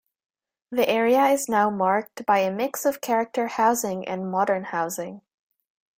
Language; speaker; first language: English; native; English